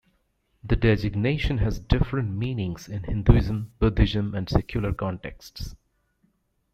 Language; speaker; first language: English; native; English